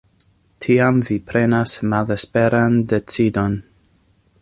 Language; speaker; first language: Esperanto; non-native, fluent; English